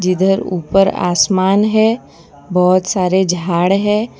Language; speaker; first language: Hindi; non-native, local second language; Gujarati